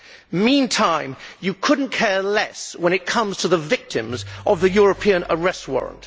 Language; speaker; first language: English; native; English